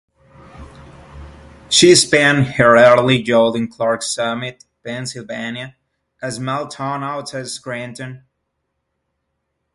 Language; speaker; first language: English; native; English